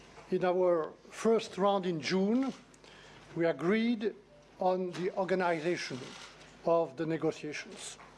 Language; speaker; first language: English; non-native, fluent; French